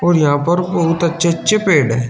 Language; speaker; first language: Hindi; native; Hindi